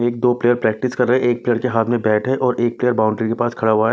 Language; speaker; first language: Hindi; non-native, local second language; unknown